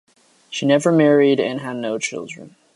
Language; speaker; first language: English; native; English